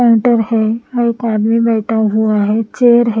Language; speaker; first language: Hindi; non-native, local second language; Punjabi